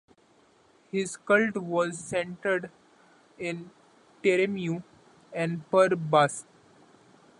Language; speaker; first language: English; non-native, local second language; Marathi